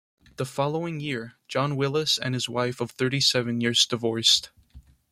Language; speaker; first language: English; non-native, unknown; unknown